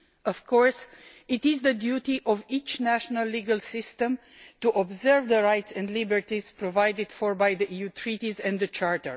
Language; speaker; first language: English; non-native, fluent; Romanian